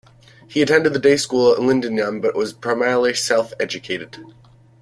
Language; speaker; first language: English; native; English